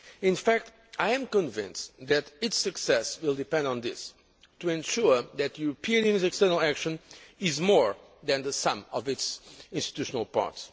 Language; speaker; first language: English; non-native, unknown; Portuguese